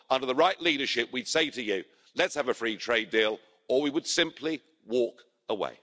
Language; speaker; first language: English; native; English